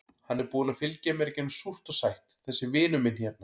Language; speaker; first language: Icelandic; native; Icelandic